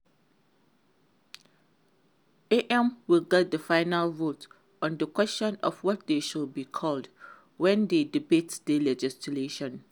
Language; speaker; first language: English; non-native, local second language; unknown